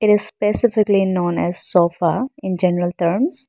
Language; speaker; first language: English; non-native, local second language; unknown